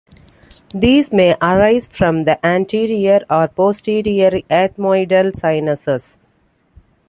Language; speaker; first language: English; non-native, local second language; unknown